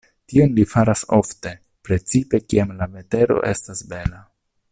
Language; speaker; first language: Esperanto; non-native, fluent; Italian